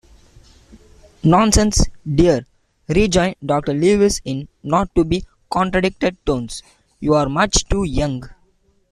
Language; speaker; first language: English; non-native, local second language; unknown